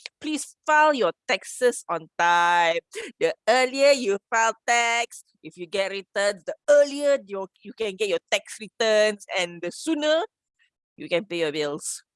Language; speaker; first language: English; non-native, local second language; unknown